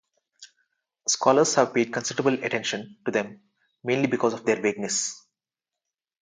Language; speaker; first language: English; non-native, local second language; Telugu